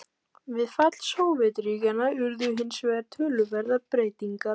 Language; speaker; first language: Icelandic; native; Icelandic